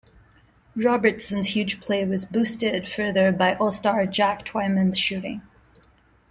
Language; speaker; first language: English; non-native, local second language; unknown